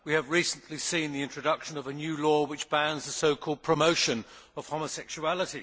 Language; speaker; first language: English; native; English